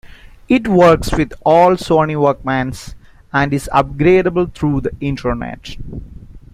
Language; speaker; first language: English; non-native, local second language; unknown